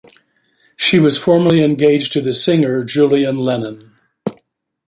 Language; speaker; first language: English; native; English